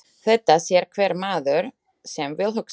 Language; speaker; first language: Icelandic; non-native, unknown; Slovak